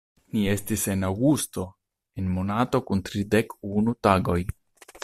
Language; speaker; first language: Esperanto; non-native, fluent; Italian